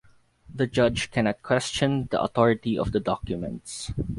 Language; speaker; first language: English; non-native, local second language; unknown